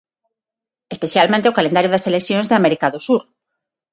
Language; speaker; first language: Galician; non-native, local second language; Spanish